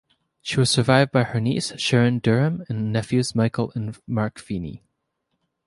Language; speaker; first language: English; native; English